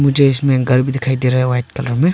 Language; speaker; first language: Hindi; non-native, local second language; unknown